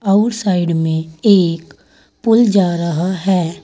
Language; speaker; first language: Hindi; native; Hindi